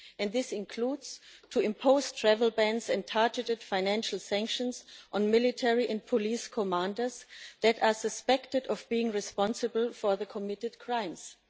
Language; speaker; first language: English; non-native, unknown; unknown